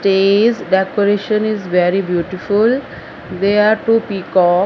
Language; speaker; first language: English; non-native, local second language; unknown